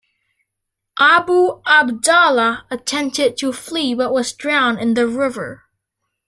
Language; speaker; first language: English; native; English